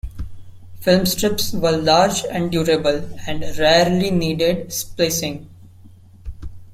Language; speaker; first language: English; non-native, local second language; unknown